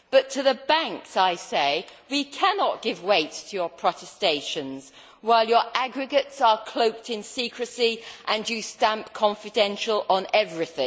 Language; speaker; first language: English; native; English